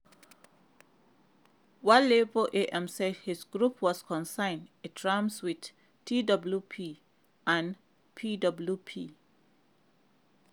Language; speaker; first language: English; non-native, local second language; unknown